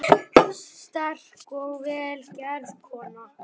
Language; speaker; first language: Icelandic; native; Icelandic